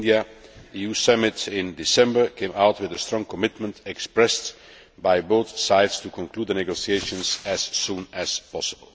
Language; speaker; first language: English; non-native, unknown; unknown